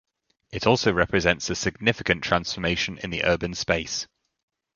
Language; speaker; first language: English; native; English